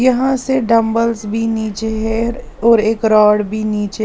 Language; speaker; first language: Hindi; non-native, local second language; Punjabi